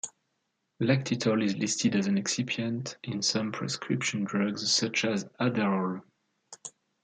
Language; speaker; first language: English; non-native, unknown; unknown